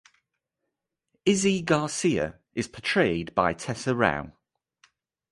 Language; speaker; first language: English; native; English